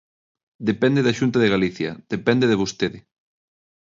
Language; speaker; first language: Galician; non-native, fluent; Spanish